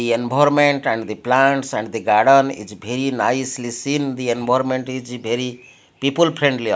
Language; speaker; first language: English; non-native, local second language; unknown